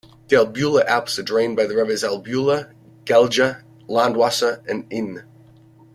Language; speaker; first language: English; native; English